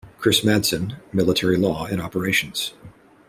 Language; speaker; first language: English; native; English